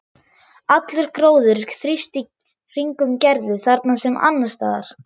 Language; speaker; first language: Icelandic; non-native, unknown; German